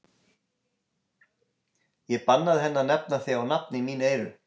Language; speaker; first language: Icelandic; native; Icelandic